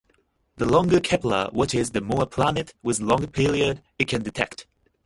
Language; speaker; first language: English; non-native, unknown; Japanese